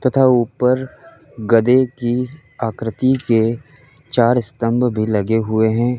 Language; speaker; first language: Hindi; native; Hindi